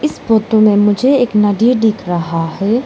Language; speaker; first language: Hindi; non-native, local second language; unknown